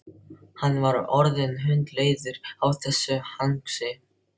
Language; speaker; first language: Icelandic; non-native, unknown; Filipino